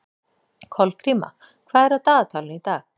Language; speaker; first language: Icelandic; native; Icelandic